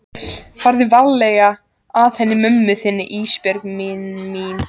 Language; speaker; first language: Icelandic; native; Icelandic